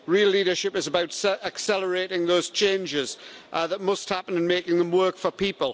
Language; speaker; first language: English; native; English